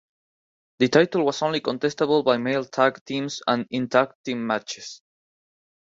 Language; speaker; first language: English; non-native, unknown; Spanish